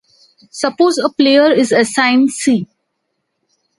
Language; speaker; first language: English; non-native, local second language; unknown